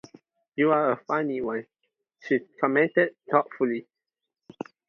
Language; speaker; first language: English; non-native, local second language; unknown